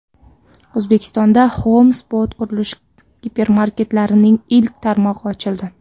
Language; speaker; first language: Uzbek; non-native, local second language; Kara-Kalpak